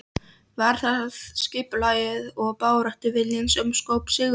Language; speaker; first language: Icelandic; non-native, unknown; Polish